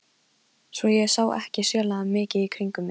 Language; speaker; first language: Icelandic; non-native, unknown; Polish